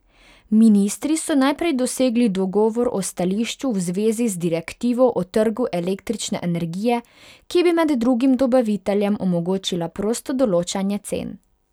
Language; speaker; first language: Slovenian; non-native, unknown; Hungarian